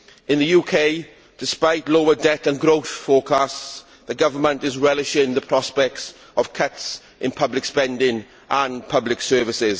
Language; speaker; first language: English; native; English